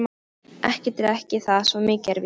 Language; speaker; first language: Icelandic; non-native, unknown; Polish